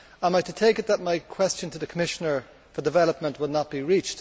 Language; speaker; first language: English; native; English